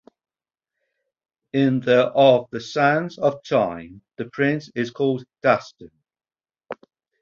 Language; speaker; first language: English; native; English